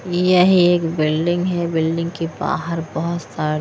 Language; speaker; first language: Hindi; non-native, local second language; Punjabi